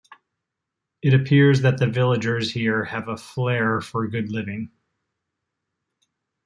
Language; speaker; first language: English; native; English